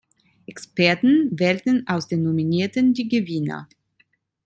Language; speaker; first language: German; non-native, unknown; Italian